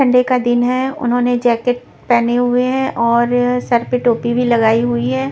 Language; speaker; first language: Hindi; non-native, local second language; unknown